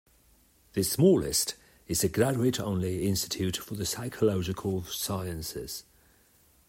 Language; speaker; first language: English; non-native, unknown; Catalan